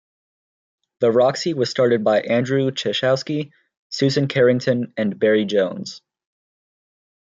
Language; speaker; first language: English; native; English